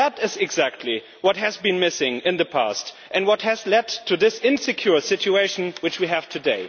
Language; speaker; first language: English; non-native, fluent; German